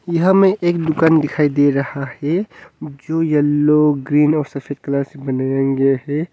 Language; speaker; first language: Hindi; non-native, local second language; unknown